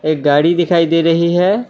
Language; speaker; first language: Hindi; non-native, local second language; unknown